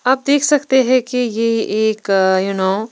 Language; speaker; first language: Hindi; non-native, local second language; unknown